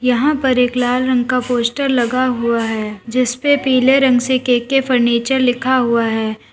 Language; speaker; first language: Hindi; native; Hindi